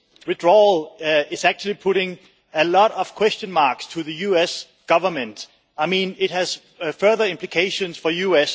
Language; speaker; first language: English; non-native, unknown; Danish